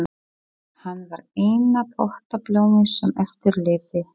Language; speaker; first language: Icelandic; non-native, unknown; Polish